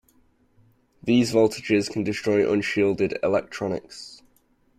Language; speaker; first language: English; native; English